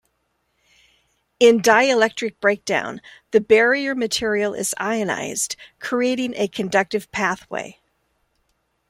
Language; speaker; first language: English; native; English